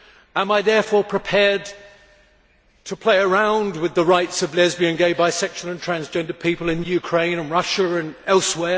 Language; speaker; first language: English; native; English